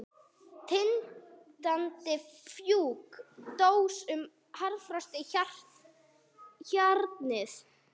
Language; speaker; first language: Icelandic; non-native, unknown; English